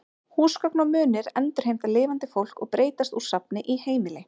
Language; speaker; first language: Icelandic; native; Icelandic